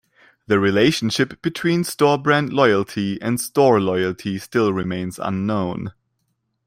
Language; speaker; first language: English; non-native, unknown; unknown